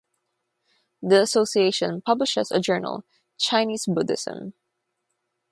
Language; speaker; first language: English; non-native, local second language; Filipino